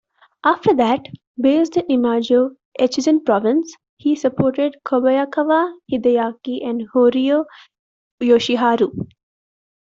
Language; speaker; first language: English; non-native, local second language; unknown